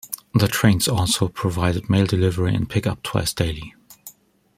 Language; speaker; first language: English; non-native, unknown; German